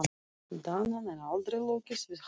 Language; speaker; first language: Icelandic; non-native, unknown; Russian